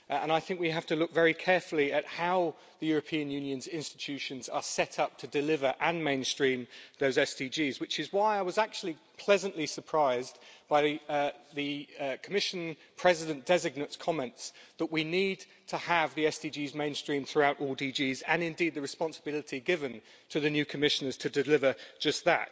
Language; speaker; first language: English; native; English